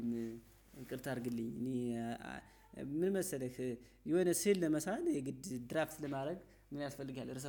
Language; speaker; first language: Amharic; native; Amharic